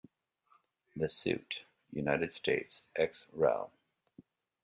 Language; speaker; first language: English; native; English